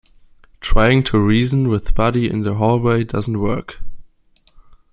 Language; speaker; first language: English; non-native, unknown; German